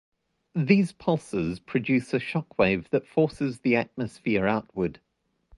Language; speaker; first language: English; native; English